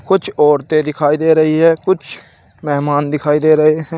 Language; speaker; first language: Hindi; native; Hindi